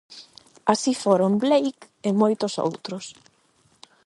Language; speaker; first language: Galician; non-native, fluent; Spanish